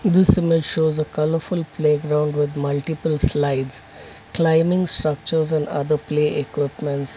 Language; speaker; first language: English; non-native, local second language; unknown